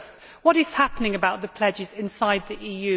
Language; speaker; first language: English; native; English